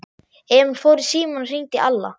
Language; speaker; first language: Icelandic; non-native, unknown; German